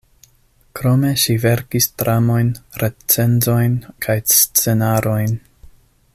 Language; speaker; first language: Esperanto; non-native, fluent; English